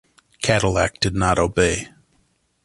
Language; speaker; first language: English; native; English